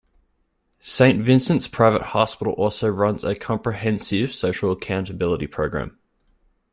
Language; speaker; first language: English; native; English